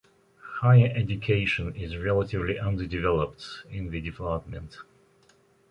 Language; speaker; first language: English; native; English